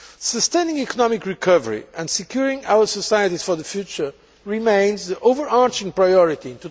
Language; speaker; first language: English; non-native, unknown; Portuguese